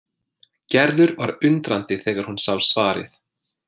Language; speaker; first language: Icelandic; non-native, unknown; English